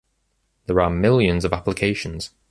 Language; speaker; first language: English; native; English